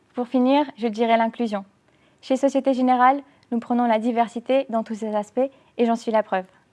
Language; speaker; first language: French; non-native, fluent; Romanian